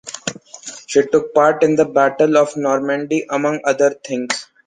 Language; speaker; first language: English; non-native, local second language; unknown